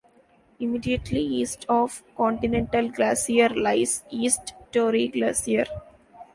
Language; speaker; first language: English; non-native, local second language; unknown